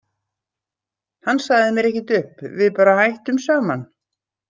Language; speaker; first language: Icelandic; native; Icelandic